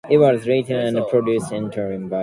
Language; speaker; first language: English; native; English